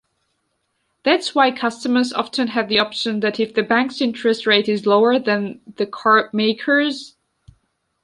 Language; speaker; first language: English; non-native, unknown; Georgian